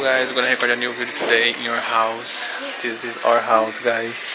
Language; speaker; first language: English; non-native, fluent; Portuguese